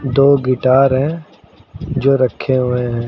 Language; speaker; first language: Hindi; native; Hindi